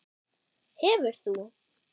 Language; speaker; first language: Icelandic; non-native, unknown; German